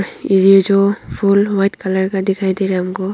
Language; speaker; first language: Hindi; early bilingual, other home language; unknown